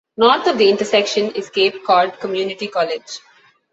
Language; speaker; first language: English; non-native, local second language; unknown